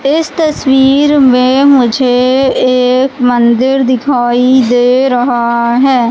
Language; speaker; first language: Hindi; native; Hindi